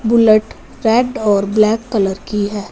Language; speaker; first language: Hindi; non-native, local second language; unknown